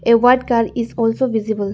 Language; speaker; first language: English; non-native, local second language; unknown